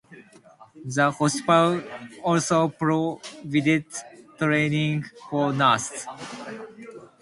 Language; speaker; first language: English; non-native, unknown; Japanese